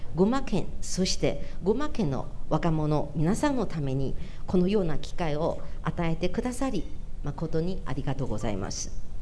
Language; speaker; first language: Japanese; non-native, fluent; Chinese